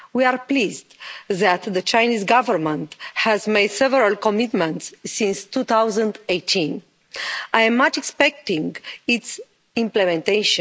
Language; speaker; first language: English; non-native, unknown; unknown